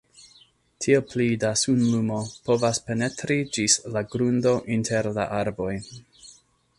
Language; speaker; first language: Esperanto; non-native, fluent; English